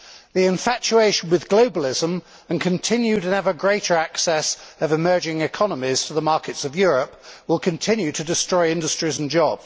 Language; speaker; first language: English; native; English